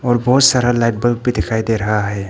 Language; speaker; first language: Hindi; non-native, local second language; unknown